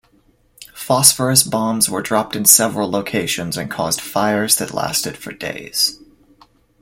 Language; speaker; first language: English; native; English